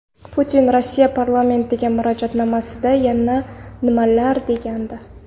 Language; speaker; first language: Uzbek; non-native, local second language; Kara-Kalpak